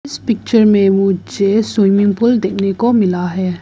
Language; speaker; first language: Hindi; non-native, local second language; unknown